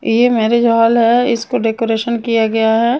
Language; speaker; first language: Hindi; non-native, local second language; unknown